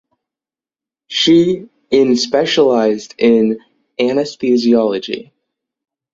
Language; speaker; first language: English; native; English